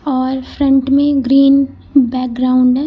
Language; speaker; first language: Hindi; native; Hindi